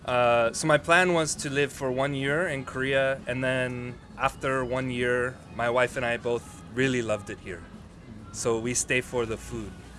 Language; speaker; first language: English; native; English